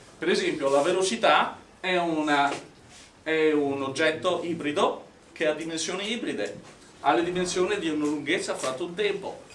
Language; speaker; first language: Italian; non-native, fluent; English